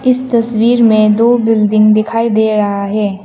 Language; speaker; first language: Hindi; non-native, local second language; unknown